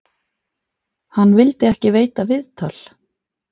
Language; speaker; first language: Icelandic; native; Icelandic